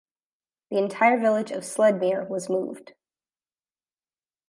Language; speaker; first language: English; native; English